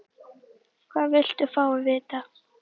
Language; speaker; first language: Icelandic; native; Icelandic